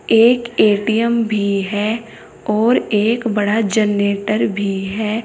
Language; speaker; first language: Hindi; native; Hindi